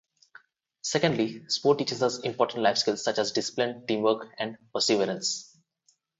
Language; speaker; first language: English; non-native, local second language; Telugu